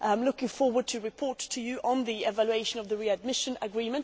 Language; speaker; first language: English; non-native, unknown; Swedish